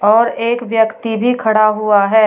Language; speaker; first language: Hindi; native; Hindi